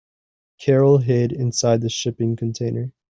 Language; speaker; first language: English; native; English